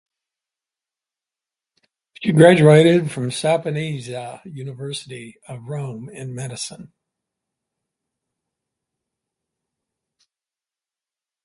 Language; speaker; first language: English; native; English